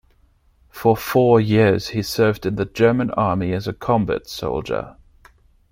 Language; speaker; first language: English; non-native, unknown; German